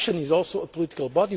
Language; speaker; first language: English; non-native, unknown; Portuguese